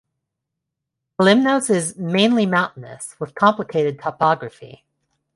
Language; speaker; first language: English; non-native, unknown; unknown